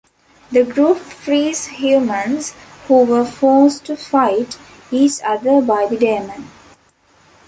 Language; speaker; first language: English; non-native, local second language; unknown